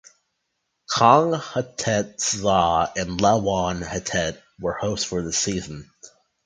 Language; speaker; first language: English; native; English